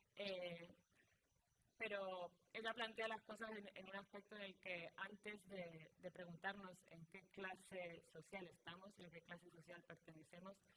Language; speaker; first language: Spanish; native; Spanish